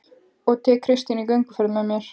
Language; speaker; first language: Icelandic; native; Icelandic